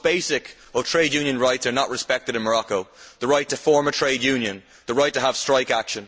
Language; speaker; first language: English; native; English